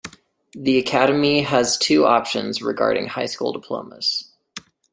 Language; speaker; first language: English; native; English